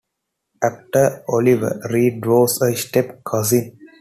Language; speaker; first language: English; non-native, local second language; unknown